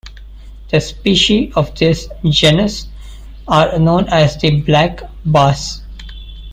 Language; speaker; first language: English; non-native, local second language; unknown